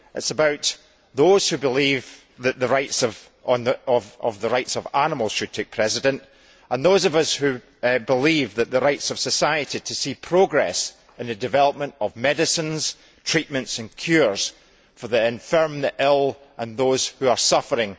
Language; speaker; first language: English; native; English